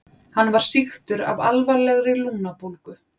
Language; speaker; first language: Icelandic; native; Icelandic